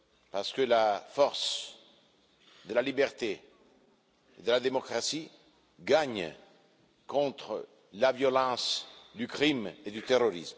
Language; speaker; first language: French; non-native, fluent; Italian